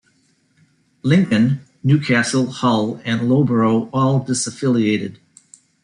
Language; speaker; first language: English; native; English